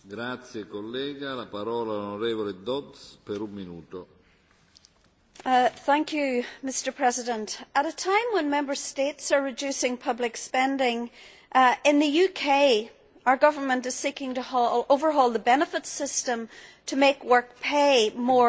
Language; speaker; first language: English; native; English